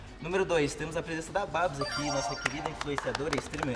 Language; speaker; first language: Portuguese; native; Portuguese